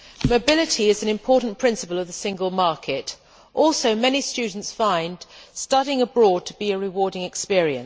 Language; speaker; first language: English; native; English